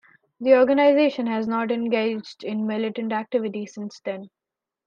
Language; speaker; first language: English; non-native, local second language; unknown